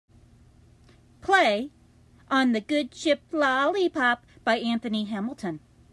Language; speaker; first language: English; native; English